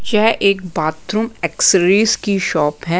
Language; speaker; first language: Hindi; non-native, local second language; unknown